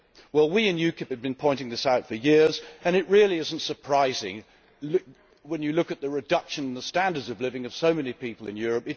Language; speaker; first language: English; native; English